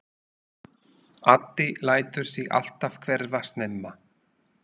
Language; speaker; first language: Icelandic; non-native, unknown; Slovak